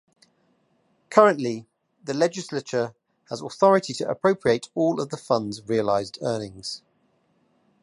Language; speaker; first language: English; native; English